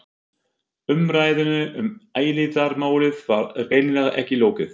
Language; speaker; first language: Icelandic; non-native, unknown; German